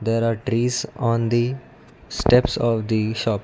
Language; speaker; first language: English; non-native, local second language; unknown